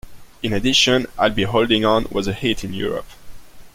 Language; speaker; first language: English; non-native, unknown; French